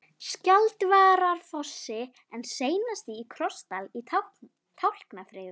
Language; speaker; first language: Icelandic; native; Icelandic